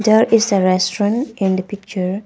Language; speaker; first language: English; non-native, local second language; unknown